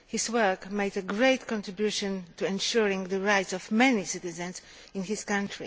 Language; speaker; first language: English; non-native, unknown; Polish